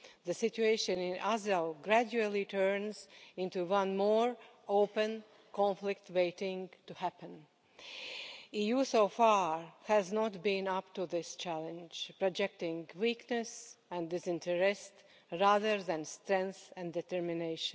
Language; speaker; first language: English; non-native, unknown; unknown